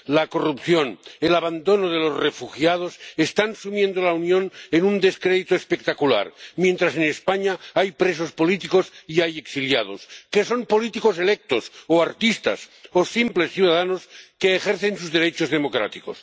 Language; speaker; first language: Spanish; non-native, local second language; Catalan